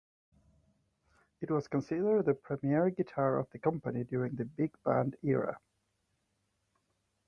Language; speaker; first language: English; native; English